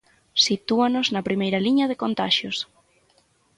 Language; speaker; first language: Galician; native; Galician